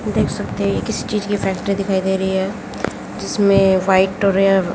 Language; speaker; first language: Hindi; native; Hindi